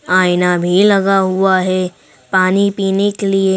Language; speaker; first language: Hindi; native; Hindi